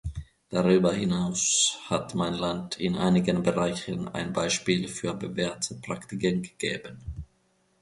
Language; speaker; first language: German; non-native, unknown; Finnish